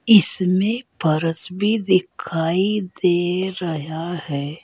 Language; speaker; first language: Hindi; native; Hindi